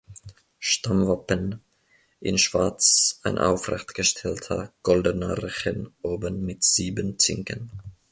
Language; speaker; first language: German; non-native, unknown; Finnish